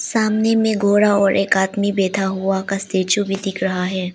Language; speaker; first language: Hindi; early bilingual, other home language; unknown